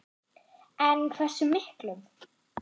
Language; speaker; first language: Icelandic; non-native, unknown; German